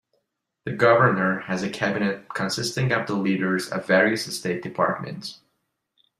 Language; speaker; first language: English; non-native, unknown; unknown